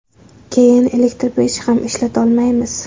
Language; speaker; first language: Uzbek; native; Uzbek